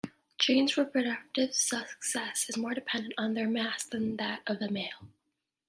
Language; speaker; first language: English; native; English